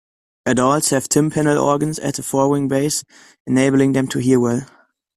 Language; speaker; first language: English; non-native, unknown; German